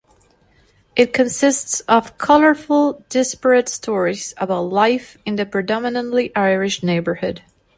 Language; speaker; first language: English; non-native, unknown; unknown